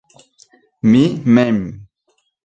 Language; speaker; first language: Esperanto; non-native, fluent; Spanish